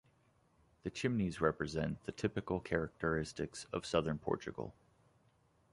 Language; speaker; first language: English; native; English